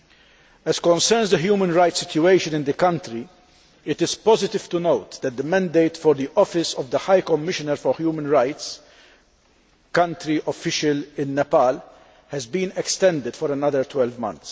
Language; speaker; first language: English; non-native, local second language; Maltese